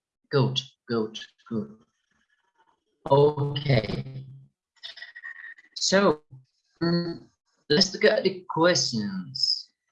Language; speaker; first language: English; non-native, fluent; Turkish